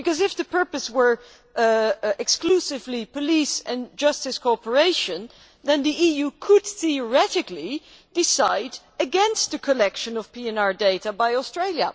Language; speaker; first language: English; non-native, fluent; Dutch